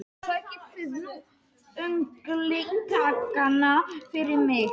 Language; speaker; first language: Icelandic; non-native, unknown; Polish